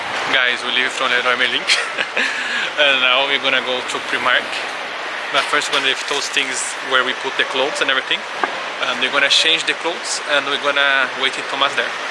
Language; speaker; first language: English; non-native, fluent; Portuguese